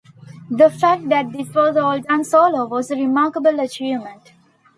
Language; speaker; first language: English; non-native, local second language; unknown